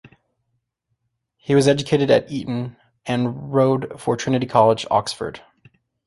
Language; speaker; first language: English; native; English